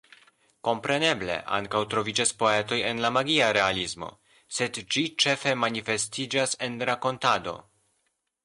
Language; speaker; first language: Esperanto; non-native, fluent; Polish